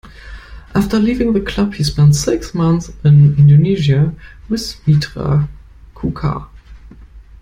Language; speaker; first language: English; non-native, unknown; German